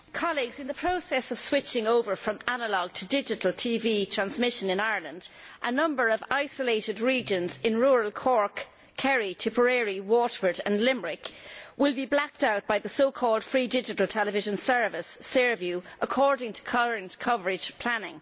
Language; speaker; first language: English; native; English